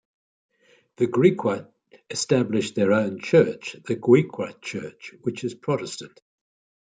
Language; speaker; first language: English; native; English